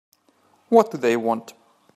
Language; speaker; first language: English; native; English